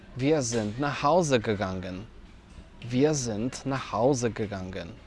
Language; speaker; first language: German; non-native, fluent; Polish